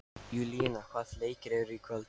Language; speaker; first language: Icelandic; non-native, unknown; Lithuanian